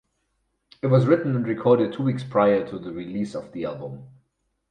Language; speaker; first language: English; non-native, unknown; German